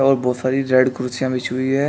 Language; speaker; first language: Hindi; native; Hindi